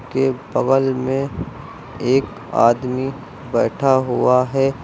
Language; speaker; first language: Hindi; native; Hindi